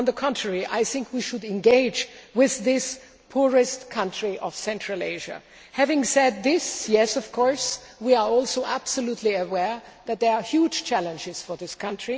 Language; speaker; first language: English; non-native, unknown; German